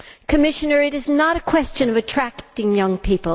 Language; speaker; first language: English; native; English